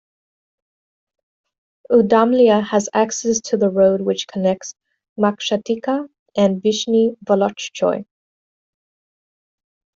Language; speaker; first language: English; native; English